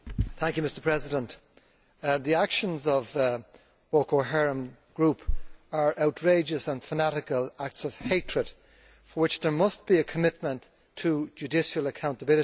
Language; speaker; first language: English; native; English